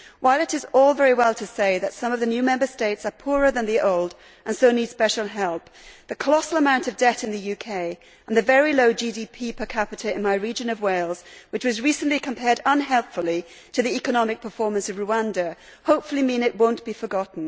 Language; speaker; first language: English; native; English